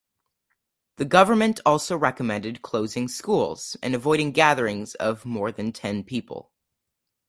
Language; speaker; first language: English; native; English